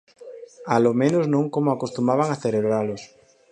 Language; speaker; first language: Galician; native; Galician